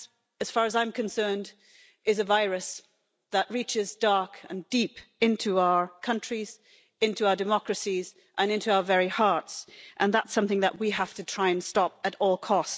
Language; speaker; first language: English; native; English